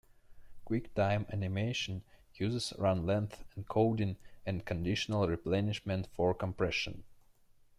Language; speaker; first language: English; non-native, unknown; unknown